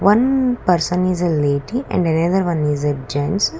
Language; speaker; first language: English; non-native, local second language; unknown